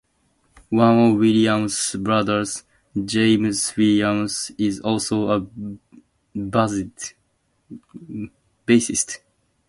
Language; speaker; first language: English; native; English